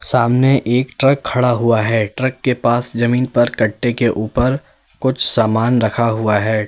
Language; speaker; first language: Hindi; native; Hindi